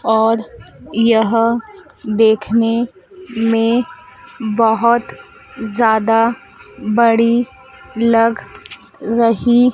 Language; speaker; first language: Hindi; native; Hindi